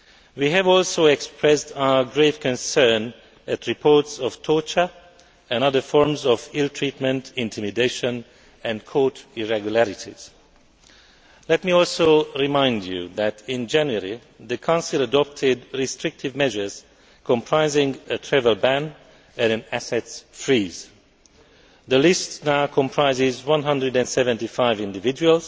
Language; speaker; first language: English; non-native, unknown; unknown